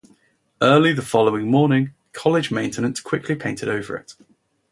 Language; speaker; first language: English; native; English